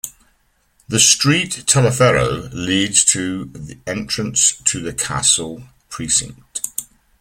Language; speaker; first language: English; native; English